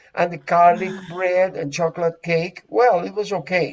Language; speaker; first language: English; non-native, fluent; Spanish